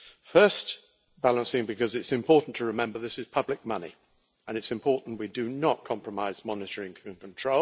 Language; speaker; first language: English; native; English